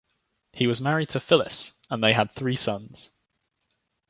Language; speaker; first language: English; native; English